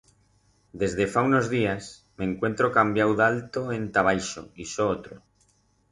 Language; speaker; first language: Aragonese; non-native, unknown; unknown